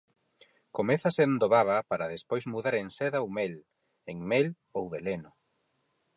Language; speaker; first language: Galician; non-native, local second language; Spanish